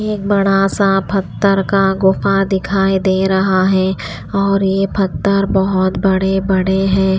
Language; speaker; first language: Hindi; non-native, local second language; Punjabi